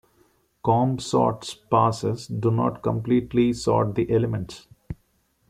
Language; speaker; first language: English; non-native, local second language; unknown